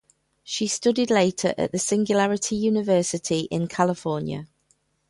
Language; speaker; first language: English; native; English